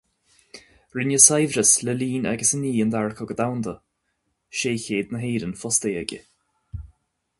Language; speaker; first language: Irish; native; Irish